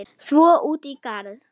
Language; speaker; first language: Icelandic; non-native, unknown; German